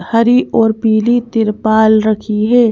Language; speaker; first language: Hindi; native; Hindi